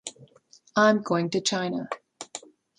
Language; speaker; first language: English; native; English